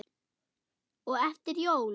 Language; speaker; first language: Icelandic; non-native, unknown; German